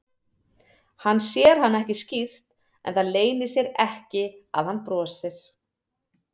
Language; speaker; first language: Icelandic; native; Icelandic